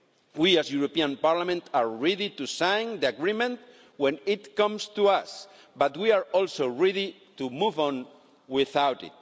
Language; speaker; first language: English; non-native, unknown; Spanish